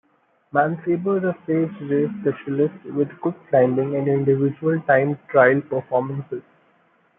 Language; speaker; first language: English; non-native, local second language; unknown